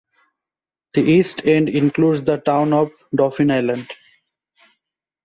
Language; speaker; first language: English; non-native, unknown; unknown